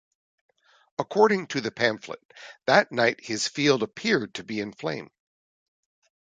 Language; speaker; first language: English; native; English